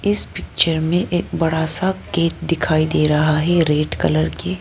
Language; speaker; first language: Hindi; non-native, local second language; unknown